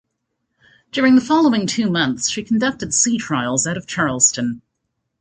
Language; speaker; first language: English; native; English